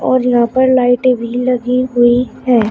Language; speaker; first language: Hindi; native; Hindi